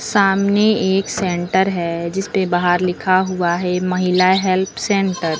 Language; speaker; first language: Hindi; native; Hindi